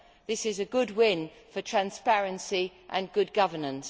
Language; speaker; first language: English; native; English